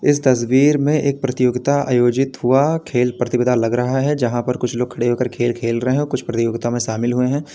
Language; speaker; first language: Hindi; native; Hindi